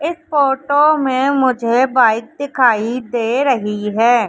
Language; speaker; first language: Hindi; native; Hindi